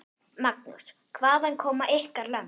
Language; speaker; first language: Icelandic; non-native, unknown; German